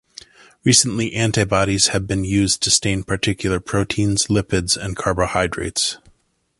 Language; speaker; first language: English; native; English